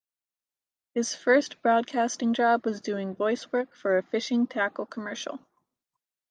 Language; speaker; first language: English; native; English